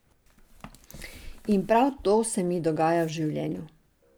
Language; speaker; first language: Slovenian; non-native, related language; Serbian